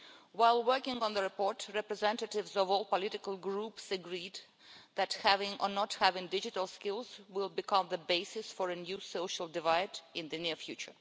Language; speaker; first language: English; non-native, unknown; Russian